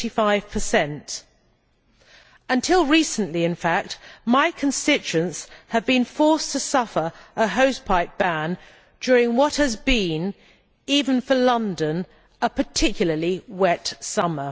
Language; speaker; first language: English; native; English